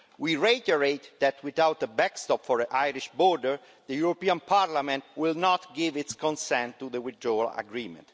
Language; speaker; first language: English; non-native, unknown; Italian